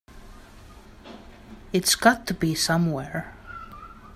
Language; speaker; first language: English; native; English